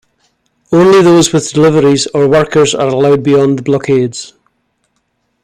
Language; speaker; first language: English; native; English